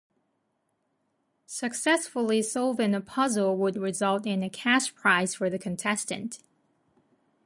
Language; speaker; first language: English; non-native, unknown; Japanese